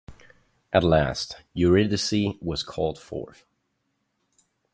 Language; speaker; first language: English; non-native, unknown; German